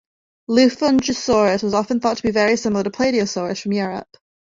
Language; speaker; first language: English; native; English